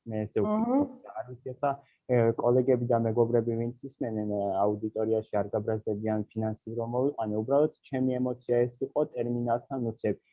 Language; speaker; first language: Georgian; native; Georgian